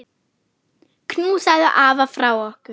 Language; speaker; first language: Icelandic; non-native, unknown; German